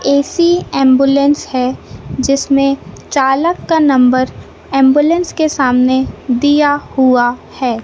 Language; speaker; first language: Hindi; native; Hindi